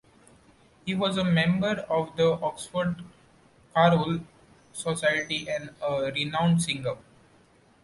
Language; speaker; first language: English; non-native, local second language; Marathi